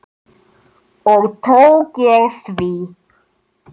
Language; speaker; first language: Icelandic; native; Icelandic